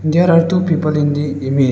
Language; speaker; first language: English; non-native, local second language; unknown